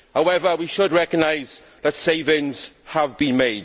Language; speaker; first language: English; native; English